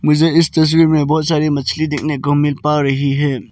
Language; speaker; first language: Hindi; non-native, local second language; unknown